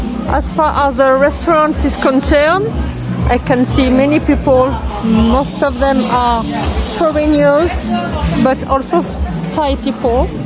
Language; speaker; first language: English; non-native, fluent; French